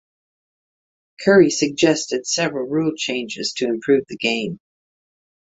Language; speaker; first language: English; native; English